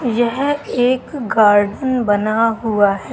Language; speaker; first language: Hindi; native; Hindi